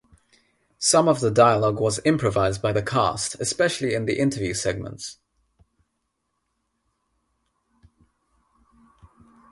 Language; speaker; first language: English; non-native, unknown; Nepali